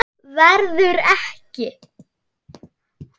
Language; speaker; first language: Icelandic; non-native, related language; Swedish